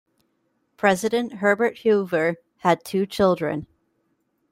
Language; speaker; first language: English; native; English